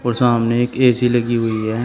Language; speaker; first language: Hindi; native; Hindi